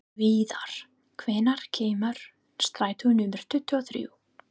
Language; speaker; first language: Icelandic; non-native, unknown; English